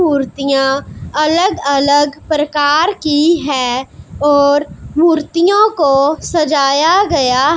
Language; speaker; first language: Hindi; non-native, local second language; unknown